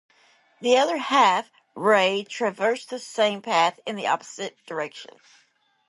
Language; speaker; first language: English; native; English